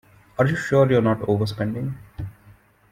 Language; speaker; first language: English; non-native, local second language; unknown